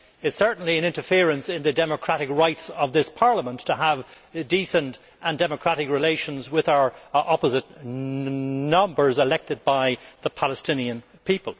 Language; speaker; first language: English; native; English